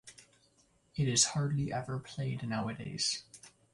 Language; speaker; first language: English; native; English